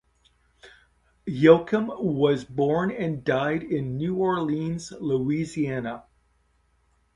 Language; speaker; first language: English; native; English